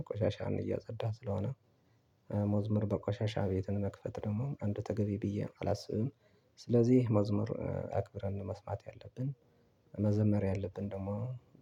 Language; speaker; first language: Amharic; non-native, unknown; Tigrinya